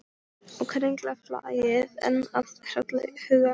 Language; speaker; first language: Icelandic; non-native, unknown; Polish